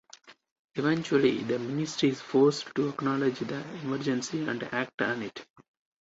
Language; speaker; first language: English; non-native, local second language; Tamil